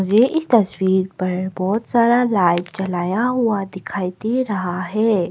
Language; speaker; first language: Hindi; non-native, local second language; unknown